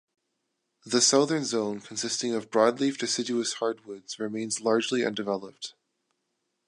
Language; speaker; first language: English; non-native, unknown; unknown